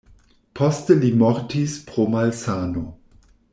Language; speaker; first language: Esperanto; non-native, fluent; German